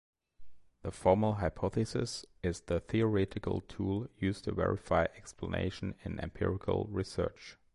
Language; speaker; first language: English; non-native, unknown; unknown